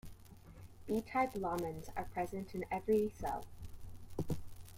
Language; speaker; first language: English; native; English